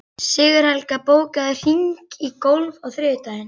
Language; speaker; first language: Icelandic; native; Icelandic